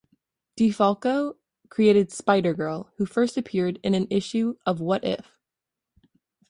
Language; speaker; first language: English; native; English